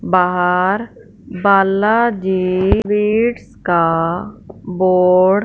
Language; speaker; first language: Hindi; non-native, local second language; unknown